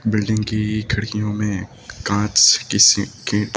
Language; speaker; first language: Hindi; native; Hindi